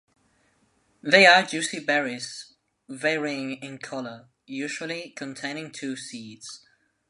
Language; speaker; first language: English; non-native, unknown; Spanish